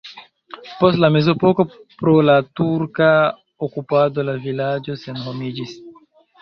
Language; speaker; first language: Esperanto; non-native, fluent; Chinese